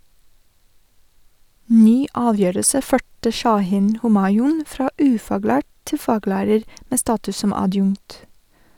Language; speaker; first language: Norwegian; non-native, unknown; English